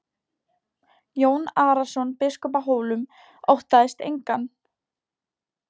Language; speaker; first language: Icelandic; non-native, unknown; Polish